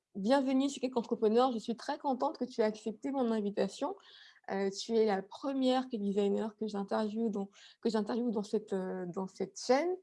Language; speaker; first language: French; native; French